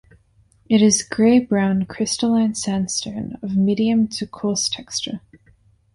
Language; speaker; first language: English; non-native, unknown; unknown